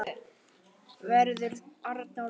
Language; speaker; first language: Icelandic; native; Icelandic